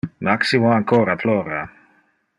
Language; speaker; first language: Interlingua; non-native, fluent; Dutch